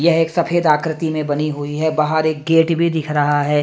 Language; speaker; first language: Hindi; native; Hindi